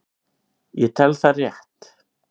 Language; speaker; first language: Icelandic; native; Icelandic